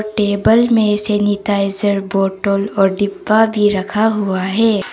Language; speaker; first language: Hindi; non-native, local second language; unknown